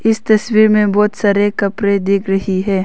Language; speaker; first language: Hindi; non-native, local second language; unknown